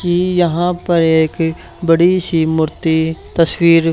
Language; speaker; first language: Hindi; native; Hindi